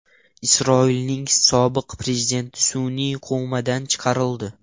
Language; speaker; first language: Uzbek; non-native, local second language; Russian